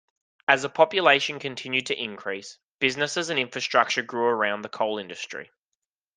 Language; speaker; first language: English; native; English